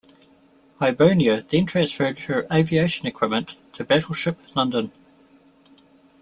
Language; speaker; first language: English; native; English